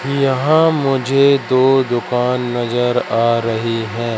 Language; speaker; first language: Hindi; native; Hindi